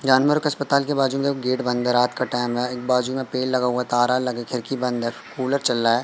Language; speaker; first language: Hindi; native; Hindi